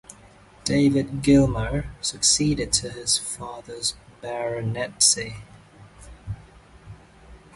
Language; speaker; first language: English; native; English